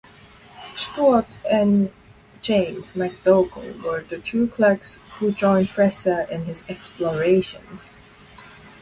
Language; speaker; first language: English; non-native, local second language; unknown